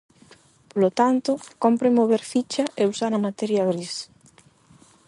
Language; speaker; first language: Galician; non-native, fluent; Spanish